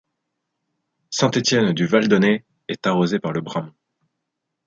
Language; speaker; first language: French; native; French